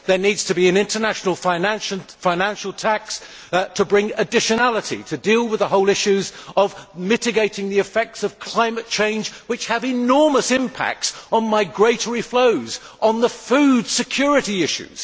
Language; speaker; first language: English; native; English